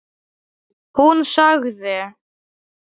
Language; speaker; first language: Icelandic; non-native, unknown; Polish